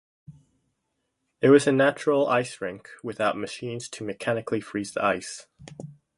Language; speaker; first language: English; native; English